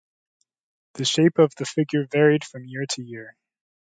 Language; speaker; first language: English; native; English